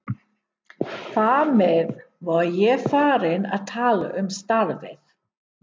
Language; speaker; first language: Icelandic; non-native, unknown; English